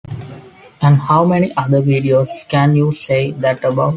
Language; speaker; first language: English; non-native, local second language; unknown